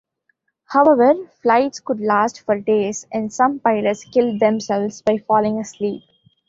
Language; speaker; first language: English; non-native, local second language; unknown